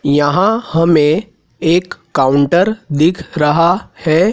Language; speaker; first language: Hindi; native; Hindi